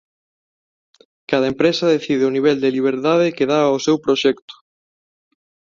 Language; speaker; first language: Galician; non-native, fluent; Spanish